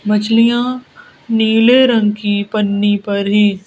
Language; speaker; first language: Hindi; native; Hindi